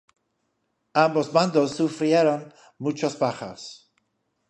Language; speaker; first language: Spanish; non-native, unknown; English